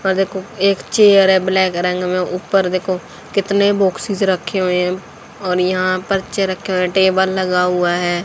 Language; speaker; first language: Hindi; native; Hindi